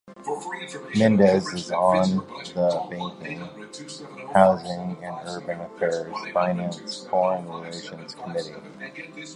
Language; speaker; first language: English; native; English